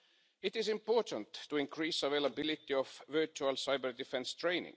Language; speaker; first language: English; non-native, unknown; Estonian